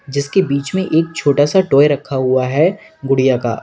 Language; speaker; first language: Hindi; native; Hindi